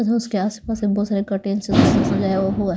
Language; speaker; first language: Hindi; native; Hindi